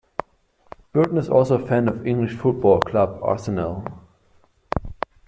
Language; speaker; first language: English; non-native, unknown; German